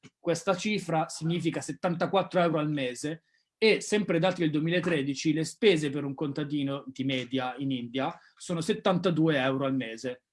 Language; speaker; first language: Italian; native; Italian